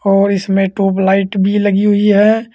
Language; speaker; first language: Hindi; native; Hindi